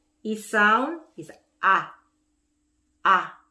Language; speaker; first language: English; non-native, fluent; Korean